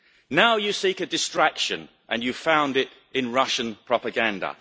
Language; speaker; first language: English; native; English